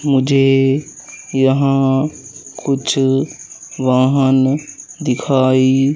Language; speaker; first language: Hindi; native; Hindi